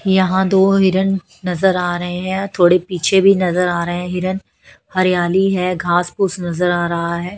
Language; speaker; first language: Hindi; native; Hindi